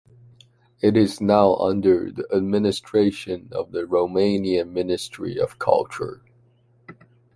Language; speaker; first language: English; non-native, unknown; Chinese